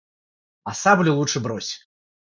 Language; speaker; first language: Russian; non-native, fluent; Georgian